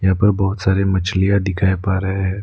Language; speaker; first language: Hindi; non-native, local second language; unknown